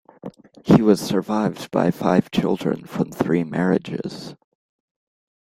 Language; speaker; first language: English; native; English